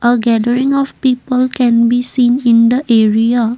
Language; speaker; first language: English; non-native, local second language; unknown